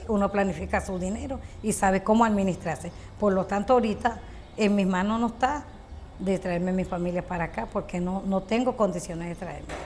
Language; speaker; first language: Spanish; native; Spanish